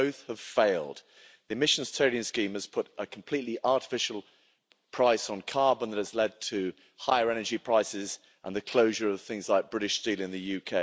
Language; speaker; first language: English; native; English